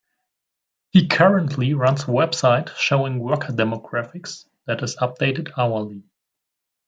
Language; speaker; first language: English; non-native, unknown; German